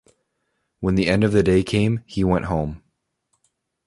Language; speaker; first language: English; native; English